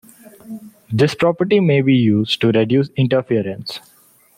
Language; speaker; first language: English; non-native, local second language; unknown